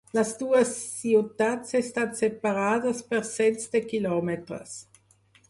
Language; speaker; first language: Catalan; non-native, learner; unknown